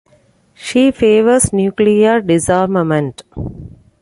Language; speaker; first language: English; non-native, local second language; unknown